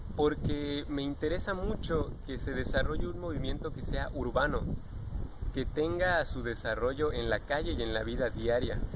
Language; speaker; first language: Spanish; native; Spanish